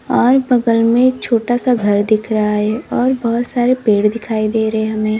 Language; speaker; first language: Hindi; native; Hindi